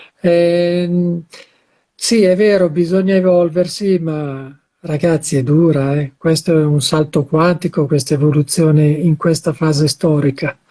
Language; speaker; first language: Italian; native; Italian